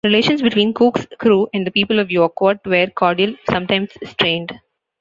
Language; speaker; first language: English; non-native, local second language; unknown